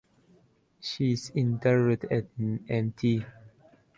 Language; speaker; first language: English; non-native, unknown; Uzbek